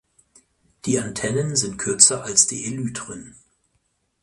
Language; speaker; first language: German; native; German